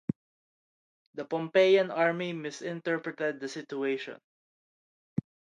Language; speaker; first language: English; non-native, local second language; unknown